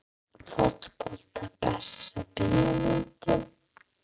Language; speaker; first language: Icelandic; non-native, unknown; English